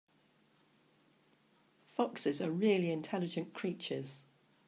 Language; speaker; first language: English; native; English